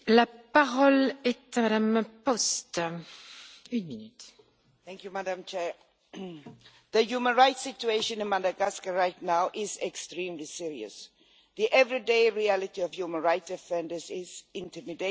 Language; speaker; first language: English; non-native, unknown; Swedish